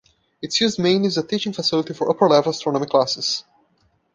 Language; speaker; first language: English; non-native, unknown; Portuguese